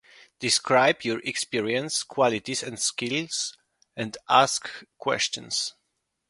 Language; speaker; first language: English; non-native, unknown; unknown